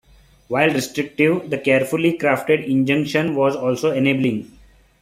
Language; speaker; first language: English; non-native, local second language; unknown